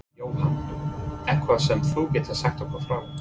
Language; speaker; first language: Icelandic; non-native, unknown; English